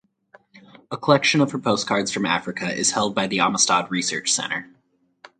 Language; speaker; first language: English; native; English